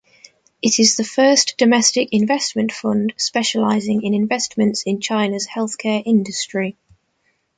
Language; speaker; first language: English; native; English